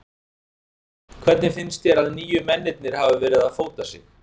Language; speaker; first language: Icelandic; native; Icelandic